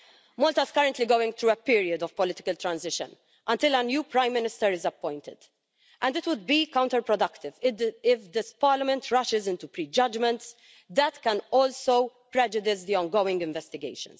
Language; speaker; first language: English; non-native, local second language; Maltese